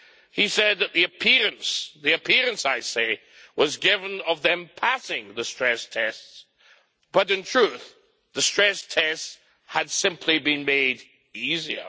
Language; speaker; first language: English; native; English